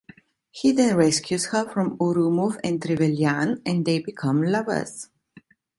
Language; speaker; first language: English; non-native, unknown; Italian